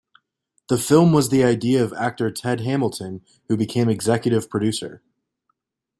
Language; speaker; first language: English; native; English